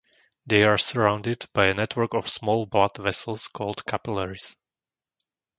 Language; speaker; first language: English; non-native, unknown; Slovak